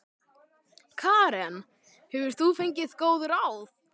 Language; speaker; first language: Icelandic; native; Icelandic